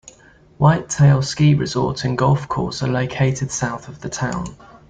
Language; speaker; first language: English; native; English